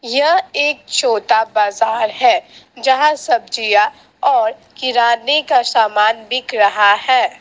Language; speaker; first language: Hindi; non-native, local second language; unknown